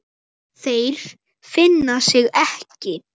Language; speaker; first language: Icelandic; native; Icelandic